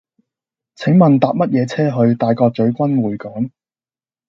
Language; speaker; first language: Cantonese; native; Cantonese